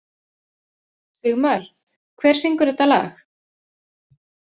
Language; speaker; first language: Icelandic; native; Icelandic